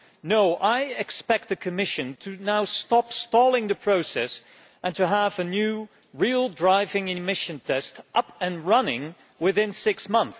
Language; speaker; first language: English; non-native, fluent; Dutch